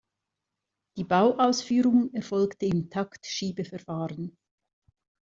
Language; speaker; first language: German; native; German